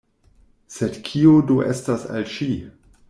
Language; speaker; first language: Esperanto; non-native, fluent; German